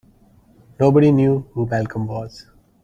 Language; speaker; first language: English; non-native, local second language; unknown